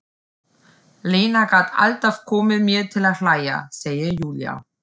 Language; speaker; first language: Icelandic; non-native, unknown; German